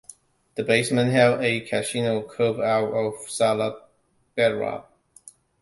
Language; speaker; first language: English; non-native, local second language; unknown